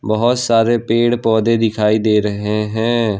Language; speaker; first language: Hindi; non-native, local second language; Gujarati